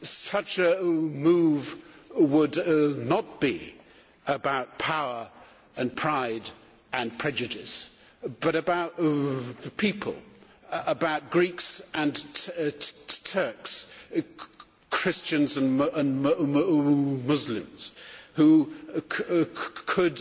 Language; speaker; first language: English; native; English